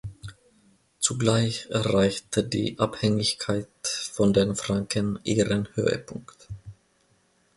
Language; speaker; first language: German; non-native, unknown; Finnish